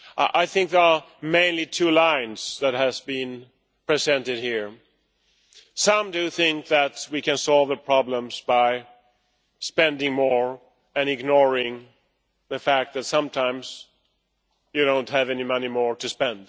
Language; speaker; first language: English; non-native, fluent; Swedish